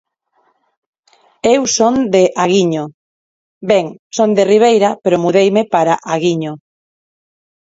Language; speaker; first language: Galician; non-native, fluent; Spanish